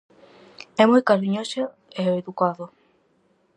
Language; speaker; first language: Galician; native; Galician